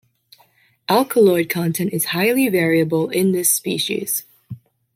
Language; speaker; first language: English; native; English